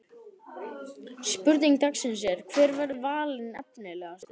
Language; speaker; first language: Icelandic; native; Icelandic